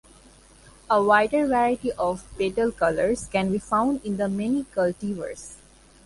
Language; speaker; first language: English; non-native, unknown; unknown